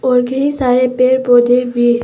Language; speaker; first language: Hindi; early bilingual, other home language; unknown